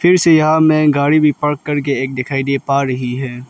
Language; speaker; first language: Hindi; non-native, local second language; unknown